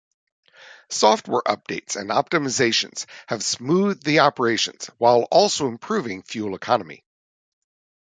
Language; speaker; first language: English; native; English